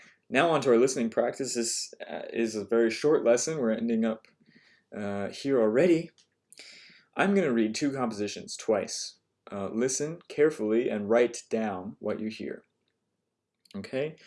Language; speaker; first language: English; native; English